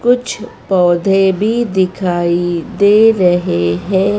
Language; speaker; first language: Hindi; native; Hindi